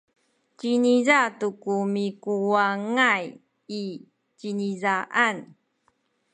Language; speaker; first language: Sakizaya; non-native, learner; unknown